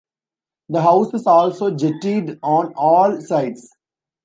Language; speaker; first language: English; non-native, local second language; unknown